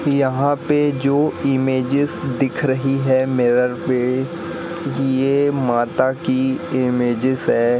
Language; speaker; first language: Hindi; native; Hindi